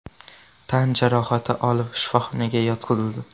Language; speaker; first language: Uzbek; non-native, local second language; Kara-Kalpak